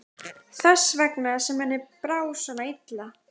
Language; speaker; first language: Icelandic; native; Icelandic